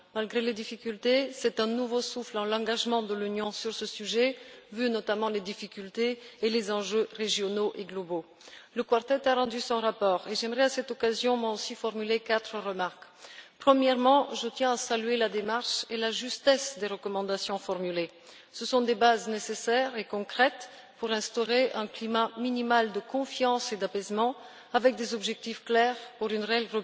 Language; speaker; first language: French; non-native, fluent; Bulgarian